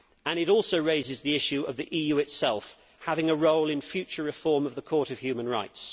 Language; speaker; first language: English; native; English